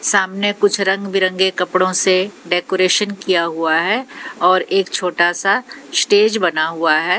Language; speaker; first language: Hindi; native; Hindi